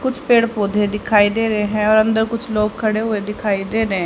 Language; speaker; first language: Hindi; native; Hindi